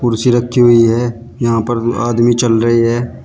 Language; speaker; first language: Hindi; native; Hindi